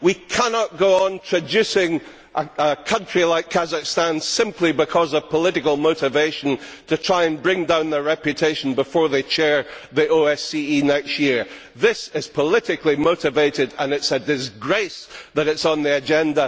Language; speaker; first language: English; native; English